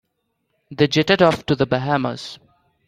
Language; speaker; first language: English; non-native, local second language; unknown